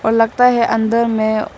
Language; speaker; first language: Hindi; non-native, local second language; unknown